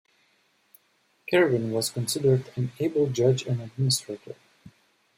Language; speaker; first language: English; native; English